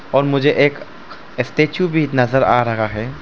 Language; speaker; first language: Hindi; non-native, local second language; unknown